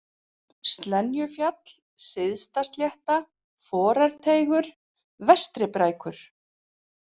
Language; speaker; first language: Icelandic; native; Icelandic